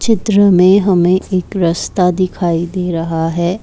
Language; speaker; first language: Hindi; non-native, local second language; Assamese